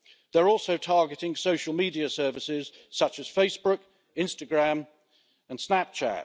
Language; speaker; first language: English; native; English